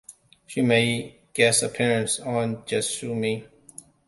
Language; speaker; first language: English; non-native, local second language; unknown